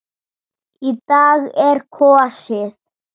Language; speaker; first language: Icelandic; native; Icelandic